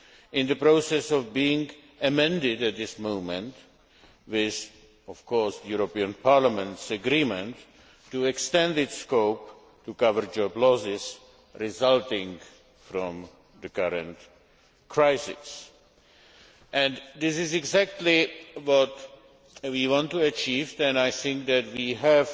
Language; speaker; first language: English; non-native, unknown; Czech